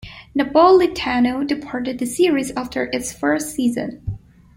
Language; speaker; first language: English; non-native, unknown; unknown